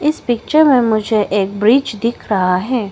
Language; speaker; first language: Hindi; non-native, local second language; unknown